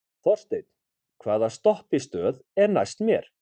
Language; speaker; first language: Icelandic; native; Icelandic